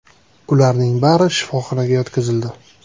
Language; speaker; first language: Uzbek; native; Uzbek